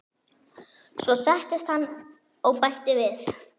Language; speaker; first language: Icelandic; native; Icelandic